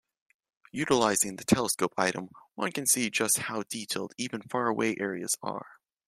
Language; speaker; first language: English; native; English